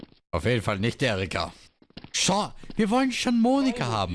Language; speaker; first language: German; native; German